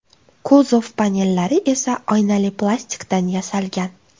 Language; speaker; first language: Uzbek; native; Uzbek